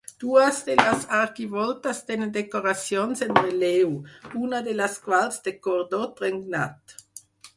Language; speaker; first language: Catalan; non-native, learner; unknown